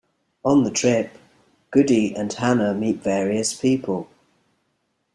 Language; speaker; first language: English; native; English